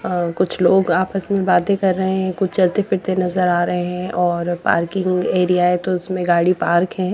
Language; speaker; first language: Hindi; native; Hindi